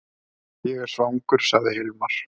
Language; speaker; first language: Icelandic; native; Icelandic